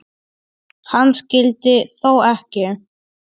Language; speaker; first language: Icelandic; non-native, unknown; Polish